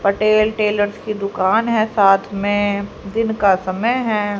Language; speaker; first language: Hindi; native; Hindi